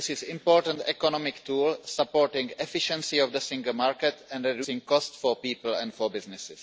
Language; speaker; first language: English; non-native, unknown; Czech